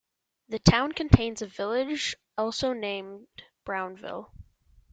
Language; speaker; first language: English; native; English